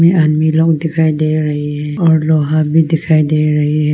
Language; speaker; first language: Hindi; non-native, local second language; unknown